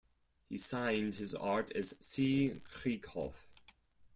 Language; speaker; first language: English; non-native, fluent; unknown